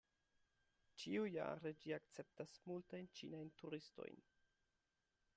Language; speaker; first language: Esperanto; non-native, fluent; German